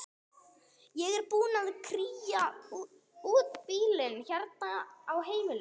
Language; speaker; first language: Icelandic; non-native, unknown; English